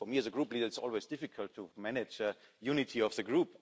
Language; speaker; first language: English; non-native, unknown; German